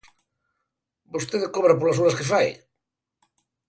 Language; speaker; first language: Galician; native; Galician